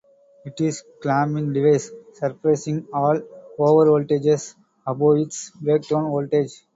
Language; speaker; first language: English; non-native, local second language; Tamil